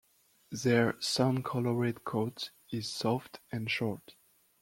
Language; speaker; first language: English; non-native, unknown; French